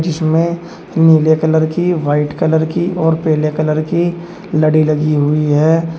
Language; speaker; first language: Hindi; native; Hindi